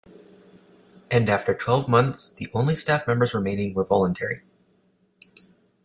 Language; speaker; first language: English; native; English